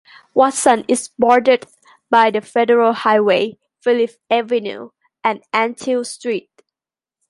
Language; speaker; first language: English; non-native, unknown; Thai